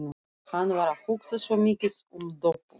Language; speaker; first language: Icelandic; non-native, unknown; Russian